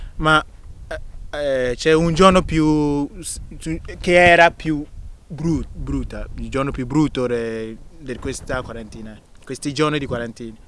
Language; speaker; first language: Italian; non-native, fluent; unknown